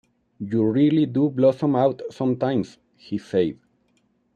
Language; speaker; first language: English; non-native, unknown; Spanish